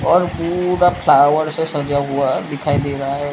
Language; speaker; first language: Hindi; non-native, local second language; Gujarati